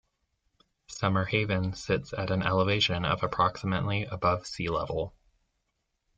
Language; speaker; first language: English; native; English